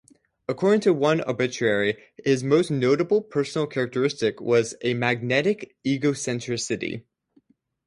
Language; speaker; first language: English; native; English